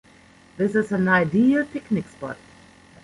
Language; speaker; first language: English; non-native, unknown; German